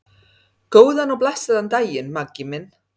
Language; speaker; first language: Icelandic; non-native, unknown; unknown